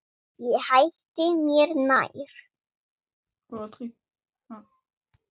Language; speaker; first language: Icelandic; non-native, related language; Swedish